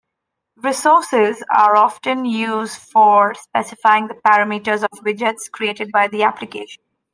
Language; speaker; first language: English; non-native, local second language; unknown